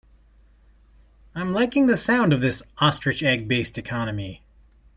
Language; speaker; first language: English; native; English